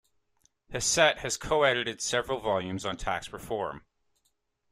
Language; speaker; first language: English; native; English